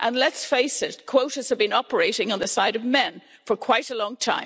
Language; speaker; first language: English; native; English